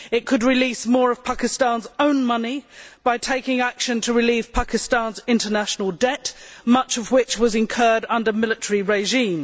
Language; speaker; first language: English; native; English